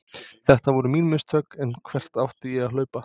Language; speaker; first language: Icelandic; non-native, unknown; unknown